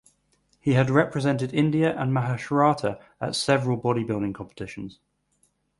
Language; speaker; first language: English; native; English